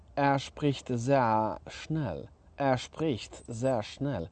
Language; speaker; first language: German; non-native, fluent; Polish